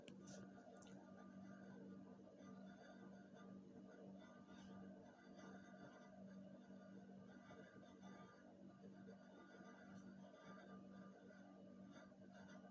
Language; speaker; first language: Hausa; native; Hausa